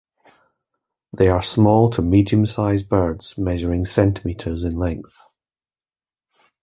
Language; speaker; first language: English; native; English